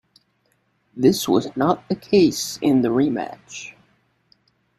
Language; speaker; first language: English; native; English